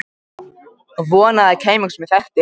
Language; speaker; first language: Icelandic; non-native, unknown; Macedonian